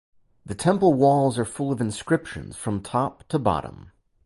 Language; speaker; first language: English; native; English